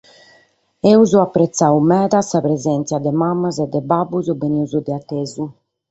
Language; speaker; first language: Sardinian; native; Sardinian